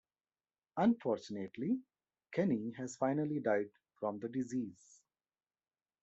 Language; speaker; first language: English; non-native, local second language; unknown